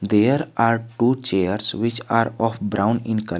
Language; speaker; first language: English; non-native, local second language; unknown